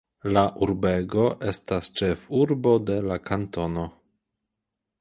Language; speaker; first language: Esperanto; non-native, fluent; Polish